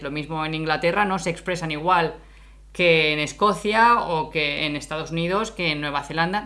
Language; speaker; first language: Spanish; native; Spanish